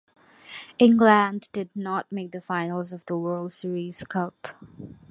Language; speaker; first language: English; non-native, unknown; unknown